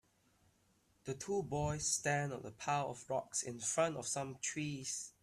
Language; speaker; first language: English; non-native, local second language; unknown